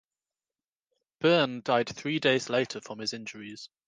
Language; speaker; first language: English; native; English